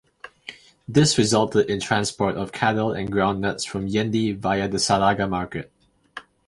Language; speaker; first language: English; non-native, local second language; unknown